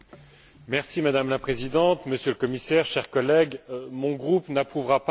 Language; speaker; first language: French; native; French